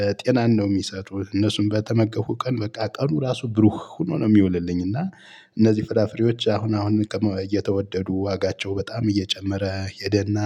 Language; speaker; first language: Amharic; native; Amharic